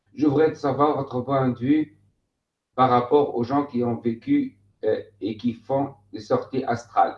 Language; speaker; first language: French; non-native, local second language; Arabic